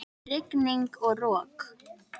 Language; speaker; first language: Icelandic; native; Icelandic